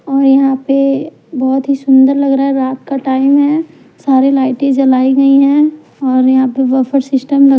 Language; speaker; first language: Hindi; non-native, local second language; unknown